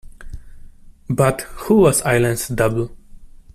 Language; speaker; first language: English; non-native, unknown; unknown